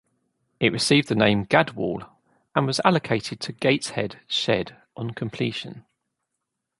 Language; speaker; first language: English; native; English